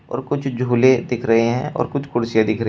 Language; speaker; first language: Hindi; native; Hindi